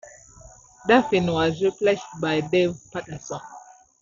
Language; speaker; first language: English; non-native, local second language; Ganda